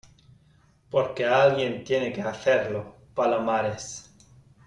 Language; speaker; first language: Spanish; non-native, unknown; German